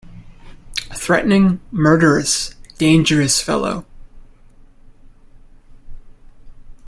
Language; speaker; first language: English; native; English